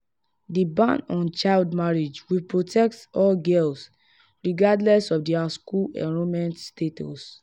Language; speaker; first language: English; non-native, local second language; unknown